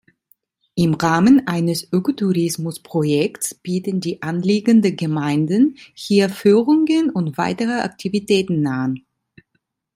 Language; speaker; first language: German; non-native, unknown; Italian